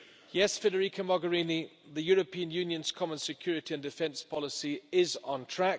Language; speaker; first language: English; non-native, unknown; German